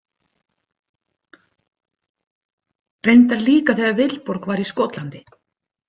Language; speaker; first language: Icelandic; native; Icelandic